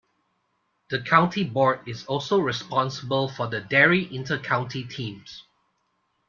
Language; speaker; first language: English; non-native, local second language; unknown